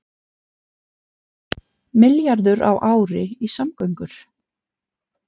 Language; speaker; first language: Icelandic; native; Icelandic